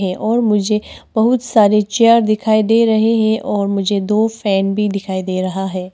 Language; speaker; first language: Hindi; early bilingual, other home language; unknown